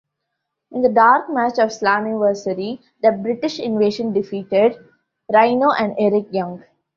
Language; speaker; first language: English; non-native, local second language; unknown